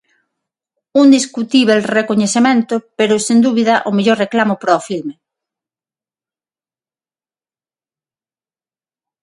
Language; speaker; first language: Galician; non-native, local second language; Spanish